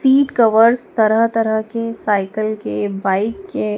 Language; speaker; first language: Hindi; native; Hindi